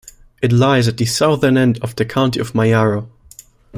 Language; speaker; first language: English; non-native, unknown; German